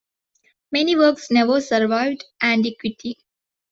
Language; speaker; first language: English; non-native, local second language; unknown